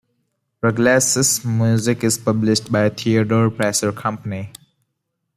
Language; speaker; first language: English; non-native, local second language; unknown